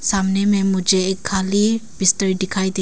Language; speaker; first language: Hindi; early bilingual, other home language; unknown